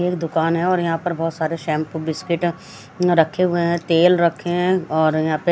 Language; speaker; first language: Hindi; non-native, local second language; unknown